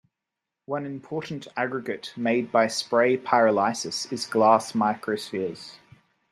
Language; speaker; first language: English; native; English